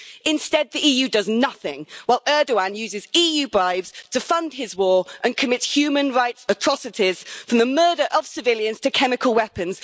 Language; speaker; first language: English; native; English